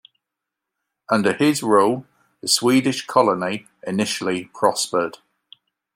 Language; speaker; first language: English; native; English